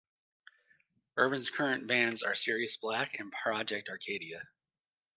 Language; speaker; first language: English; native; English